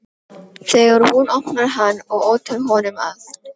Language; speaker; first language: Icelandic; non-native, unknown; Filipino